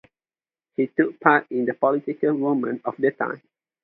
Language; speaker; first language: English; non-native, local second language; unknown